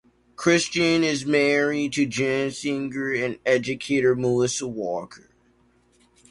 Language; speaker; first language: English; native; English